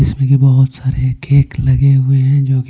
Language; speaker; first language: Hindi; non-native, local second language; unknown